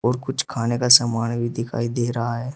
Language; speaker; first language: Hindi; native; Hindi